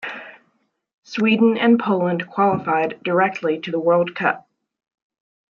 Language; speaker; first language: English; native; English